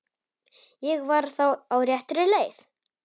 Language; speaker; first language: Icelandic; non-native, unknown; Polish